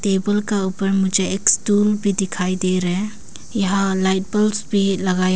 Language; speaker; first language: Hindi; early bilingual, other home language; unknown